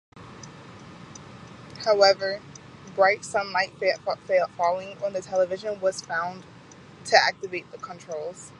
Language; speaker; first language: English; native; English